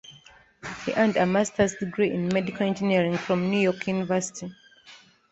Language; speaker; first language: English; non-native, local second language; Ganda